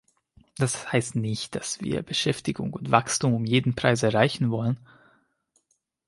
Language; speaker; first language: German; non-native, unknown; Hungarian